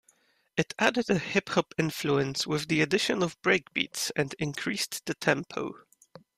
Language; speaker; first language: English; native; English